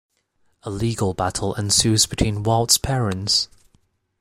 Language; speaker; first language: English; non-native, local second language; Cantonese